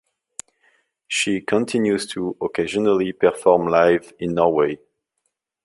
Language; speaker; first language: English; non-native, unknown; French